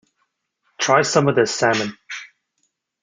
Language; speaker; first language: English; native; English